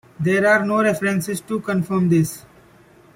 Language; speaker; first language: English; non-native, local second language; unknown